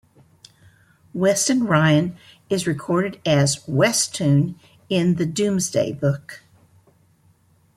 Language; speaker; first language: English; native; English